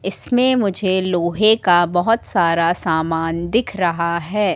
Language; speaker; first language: Hindi; native; Hindi